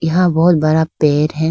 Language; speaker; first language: Hindi; non-native, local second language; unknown